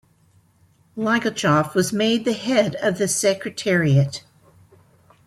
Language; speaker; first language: English; native; English